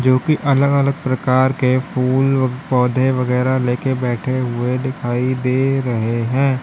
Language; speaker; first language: Hindi; native; Hindi